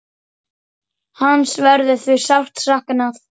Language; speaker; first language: Icelandic; native; Icelandic